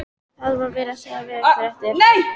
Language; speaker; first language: Icelandic; native; Icelandic